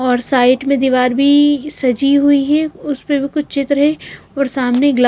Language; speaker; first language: Hindi; non-native, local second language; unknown